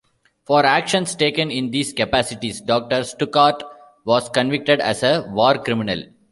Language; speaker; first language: English; non-native, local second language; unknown